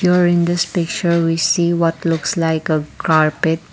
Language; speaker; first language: English; non-native, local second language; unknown